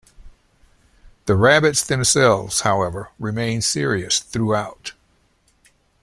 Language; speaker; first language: English; native; English